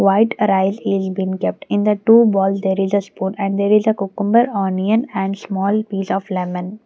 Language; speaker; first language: English; non-native, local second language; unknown